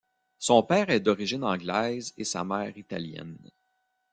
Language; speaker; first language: French; native; French